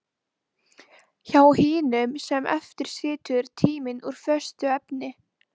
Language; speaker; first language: Icelandic; native; Icelandic